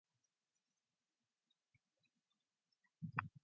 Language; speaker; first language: English; non-native, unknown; Mongolian